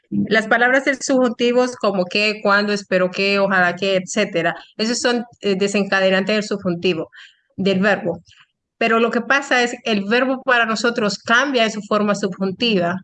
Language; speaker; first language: Spanish; native; Spanish